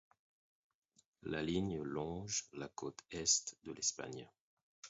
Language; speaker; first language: French; non-native, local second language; Haitian Creole